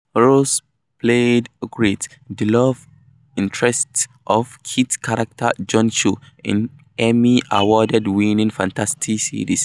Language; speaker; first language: English; non-native, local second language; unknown